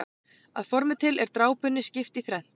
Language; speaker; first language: Icelandic; native; Icelandic